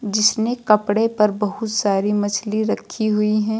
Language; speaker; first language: Hindi; native; Hindi